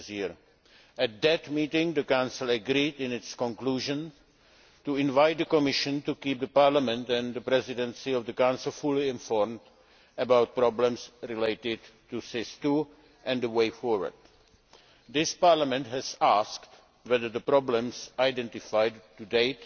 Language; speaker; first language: English; non-native, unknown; Czech